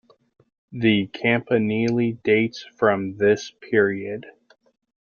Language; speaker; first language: English; native; English